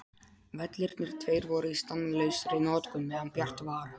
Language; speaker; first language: Icelandic; non-native, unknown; Polish